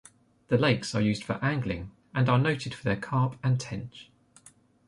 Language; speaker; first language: English; native; English